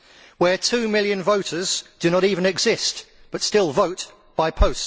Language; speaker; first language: English; native; English